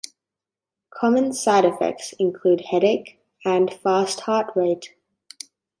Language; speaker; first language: English; native; English